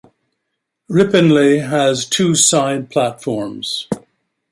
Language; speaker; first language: English; native; English